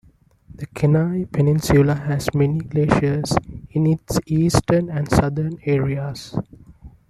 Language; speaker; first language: English; non-native, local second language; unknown